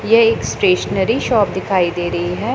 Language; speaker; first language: Hindi; non-native, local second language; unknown